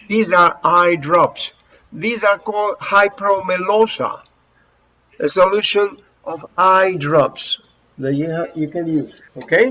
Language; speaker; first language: English; non-native, fluent; Spanish